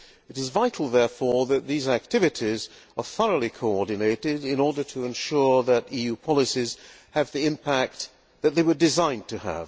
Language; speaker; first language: English; non-native, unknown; Hungarian